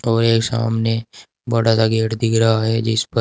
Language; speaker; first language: Hindi; native; Hindi